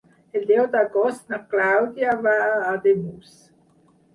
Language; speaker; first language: Catalan; non-native, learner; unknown